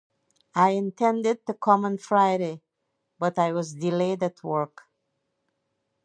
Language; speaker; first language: English; native; English